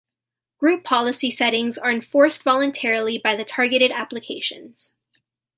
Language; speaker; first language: English; native; English